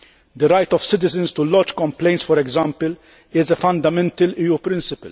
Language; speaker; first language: English; non-native, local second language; Maltese